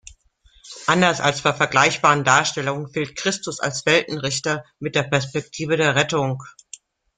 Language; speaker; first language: German; native; German